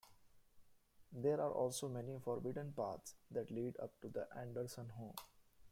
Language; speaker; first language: English; non-native, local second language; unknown